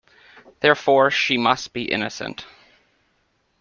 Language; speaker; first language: English; native; English